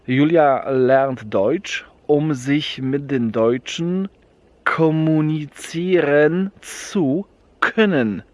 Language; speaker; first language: German; non-native, fluent; Polish